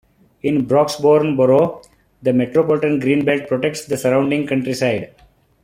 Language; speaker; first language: English; non-native, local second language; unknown